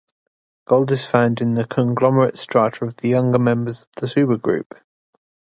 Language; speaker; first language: English; native; English